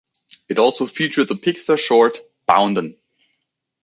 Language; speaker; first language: English; native; English